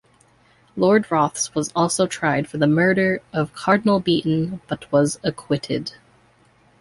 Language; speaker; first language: English; native; English